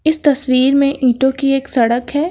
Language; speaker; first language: Hindi; native; Hindi